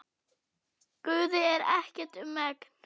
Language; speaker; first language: Icelandic; non-native, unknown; German